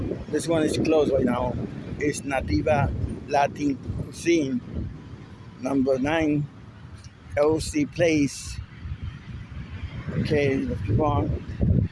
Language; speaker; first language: English; non-native, fluent; Spanish